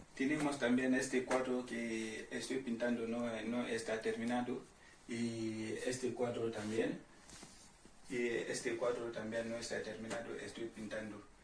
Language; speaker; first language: Spanish; non-native, learner; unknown